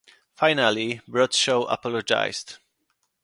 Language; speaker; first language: English; non-native, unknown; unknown